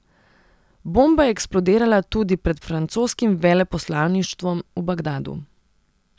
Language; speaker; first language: Slovenian; non-native, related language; Serbian